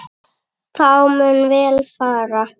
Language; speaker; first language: Icelandic; native; Icelandic